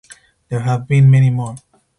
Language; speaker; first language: English; non-native, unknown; Spanish